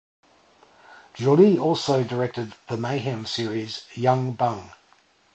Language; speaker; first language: English; native; English